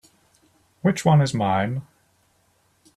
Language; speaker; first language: English; native; English